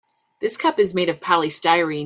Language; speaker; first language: English; native; English